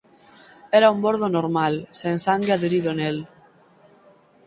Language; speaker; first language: Galician; native; Galician